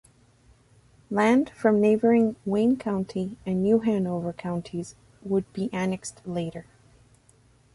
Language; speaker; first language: English; native; English